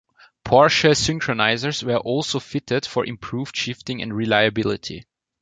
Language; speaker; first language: English; non-native, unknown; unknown